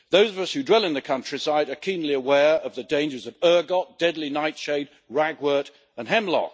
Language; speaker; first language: English; native; English